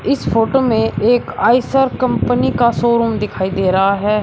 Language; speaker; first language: Hindi; native; Hindi